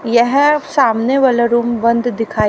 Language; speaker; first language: Hindi; native; Hindi